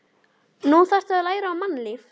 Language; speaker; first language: Icelandic; native; Icelandic